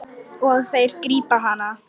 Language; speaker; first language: Icelandic; non-native, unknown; Polish